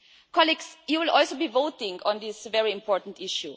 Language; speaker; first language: English; non-native, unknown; German